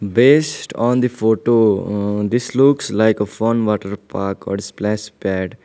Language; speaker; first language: English; non-native, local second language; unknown